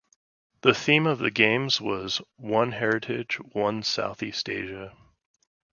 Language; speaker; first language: English; native; English